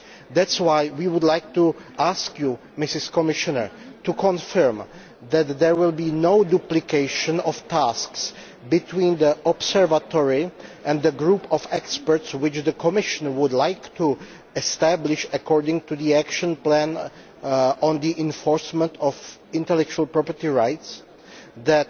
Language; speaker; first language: English; non-native, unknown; Czech